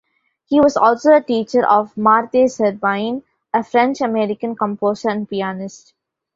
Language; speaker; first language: English; non-native, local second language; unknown